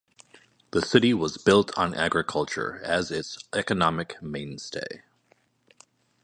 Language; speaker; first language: English; native; English